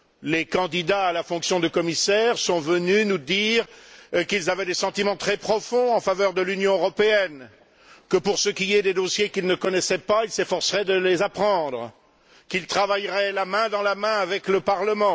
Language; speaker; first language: French; native; French